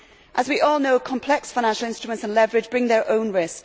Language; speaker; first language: English; native; English